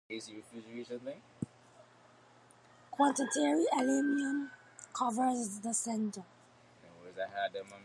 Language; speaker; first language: English; native; English